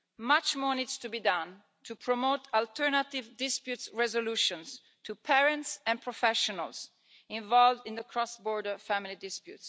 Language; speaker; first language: English; non-native, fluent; Italian